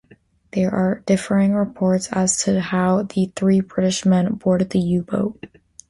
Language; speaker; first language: English; native; English